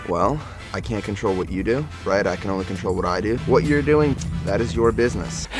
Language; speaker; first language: English; native; English